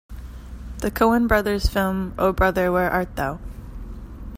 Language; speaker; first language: English; native; English